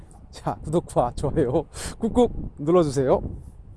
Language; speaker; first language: Korean; native; Korean